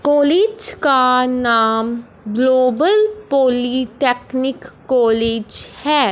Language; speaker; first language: Hindi; non-native, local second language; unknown